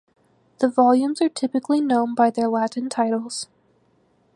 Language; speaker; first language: English; native; English